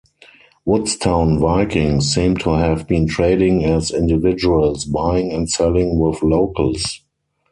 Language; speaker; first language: English; non-native, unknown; German